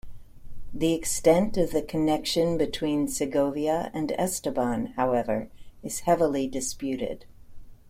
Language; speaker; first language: English; native; English